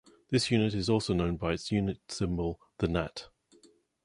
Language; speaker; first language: English; native; English